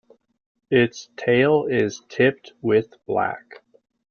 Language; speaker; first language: English; native; English